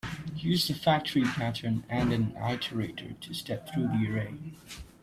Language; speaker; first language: English; non-native, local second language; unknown